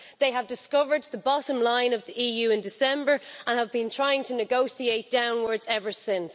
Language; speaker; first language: English; native; English